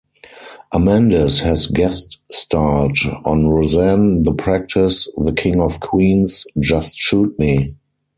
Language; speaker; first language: English; non-native, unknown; German